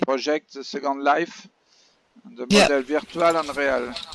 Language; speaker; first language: English; non-native, learner; French